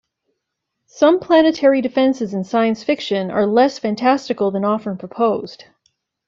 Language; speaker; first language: English; native; English